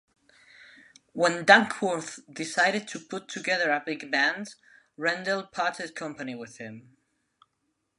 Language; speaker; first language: English; non-native, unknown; Spanish